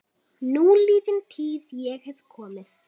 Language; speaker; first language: Icelandic; native; Icelandic